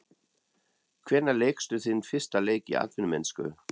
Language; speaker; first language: Icelandic; non-native, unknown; German